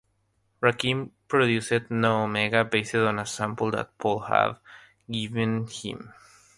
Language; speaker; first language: English; non-native, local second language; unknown